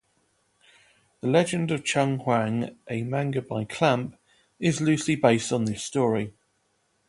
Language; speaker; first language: English; native; English